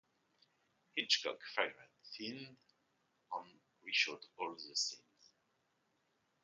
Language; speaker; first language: English; non-native, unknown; French